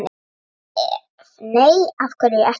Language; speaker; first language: Icelandic; native; Icelandic